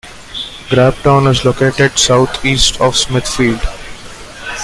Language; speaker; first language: English; non-native, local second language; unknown